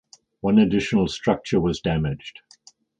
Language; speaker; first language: English; native; English